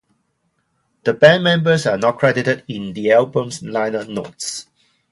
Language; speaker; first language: English; non-native, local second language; Cantonese